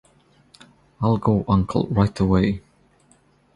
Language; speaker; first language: English; non-native, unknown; Croatian